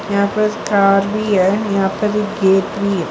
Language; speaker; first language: Hindi; non-native, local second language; Gujarati